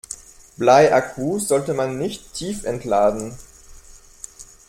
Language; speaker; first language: German; non-native, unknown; French